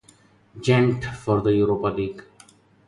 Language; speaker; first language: English; non-native, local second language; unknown